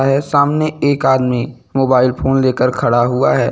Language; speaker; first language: Hindi; native; Hindi